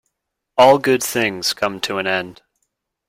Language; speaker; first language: English; native; English